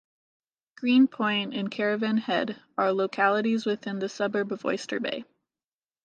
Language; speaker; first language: English; native; English